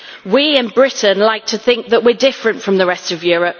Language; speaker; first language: English; native; English